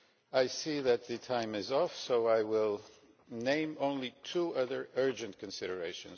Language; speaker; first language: English; non-native, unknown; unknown